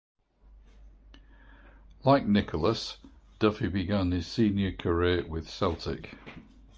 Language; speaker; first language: English; native; English